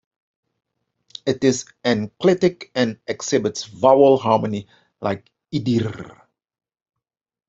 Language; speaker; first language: English; non-native, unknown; Dutch